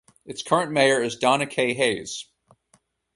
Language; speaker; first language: English; native; English